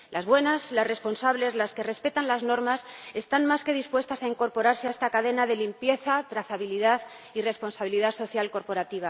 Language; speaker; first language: Spanish; native; Spanish